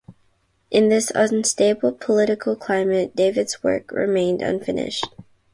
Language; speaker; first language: English; non-native, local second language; Filipino